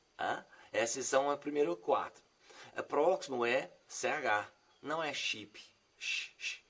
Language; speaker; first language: Portuguese; non-native, fluent; English